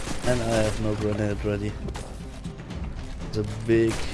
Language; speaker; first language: English; non-native, fluent; German